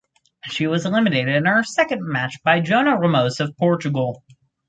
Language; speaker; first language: English; native; English